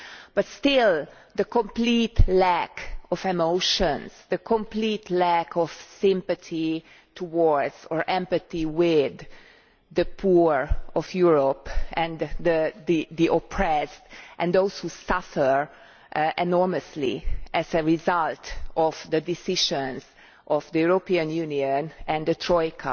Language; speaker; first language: English; non-native, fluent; Hungarian